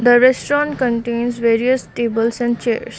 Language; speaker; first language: English; non-native, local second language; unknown